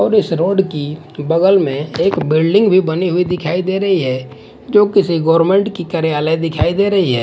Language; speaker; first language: Hindi; non-native, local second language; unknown